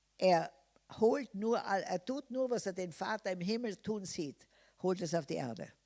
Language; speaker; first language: German; non-native, fluent; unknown